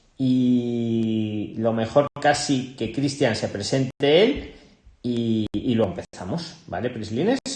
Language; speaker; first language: Spanish; native; Spanish